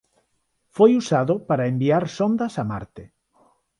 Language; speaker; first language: Galician; non-native, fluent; Spanish